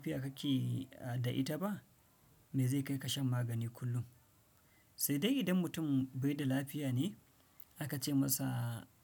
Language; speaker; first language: Hausa; non-native, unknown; Fula